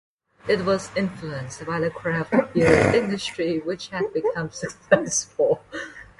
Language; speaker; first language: English; non-native, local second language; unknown